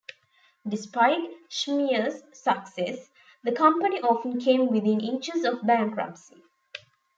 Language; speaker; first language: English; non-native, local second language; Tamil